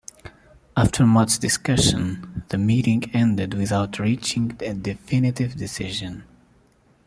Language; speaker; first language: English; native; English